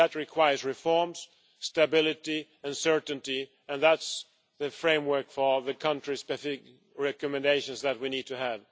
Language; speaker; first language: English; non-native, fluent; Swedish